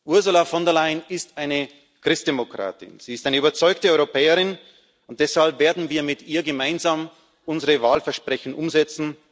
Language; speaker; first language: German; native; German